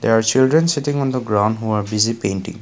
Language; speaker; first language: English; non-native, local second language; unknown